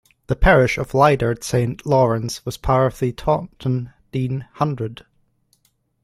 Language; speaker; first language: English; native; English